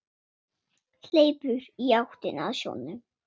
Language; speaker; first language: Icelandic; non-native, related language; Swedish